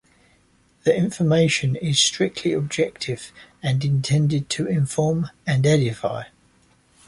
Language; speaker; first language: English; native; English